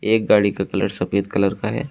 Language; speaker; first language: Hindi; native; Hindi